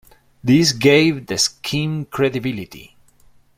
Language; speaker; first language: English; non-native, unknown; Spanish